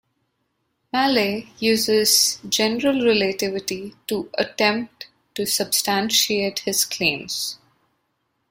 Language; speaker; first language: English; non-native, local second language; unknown